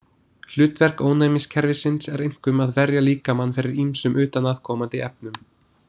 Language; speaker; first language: Icelandic; non-native, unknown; English